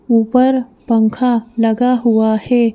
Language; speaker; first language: Hindi; native; Hindi